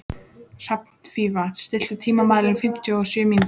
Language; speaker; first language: Icelandic; native; Icelandic